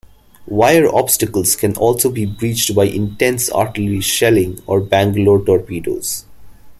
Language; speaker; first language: English; non-native, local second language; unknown